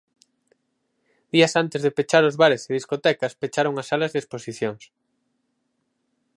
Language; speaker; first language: Galician; native; Galician